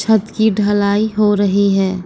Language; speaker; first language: Hindi; native; Hindi